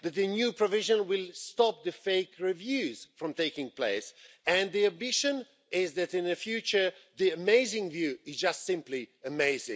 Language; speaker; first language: English; non-native, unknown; Swedish